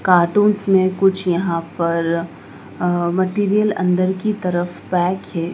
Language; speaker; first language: Hindi; native; Hindi